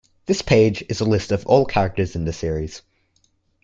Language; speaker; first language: English; native; English